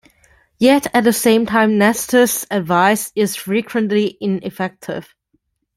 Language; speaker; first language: English; non-native, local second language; Cantonese